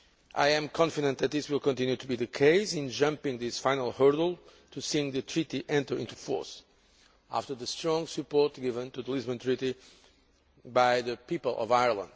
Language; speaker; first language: English; non-native, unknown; Portuguese